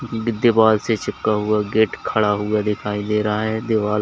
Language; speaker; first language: Hindi; native; Hindi